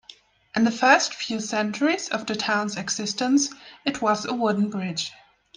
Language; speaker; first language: English; non-native, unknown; German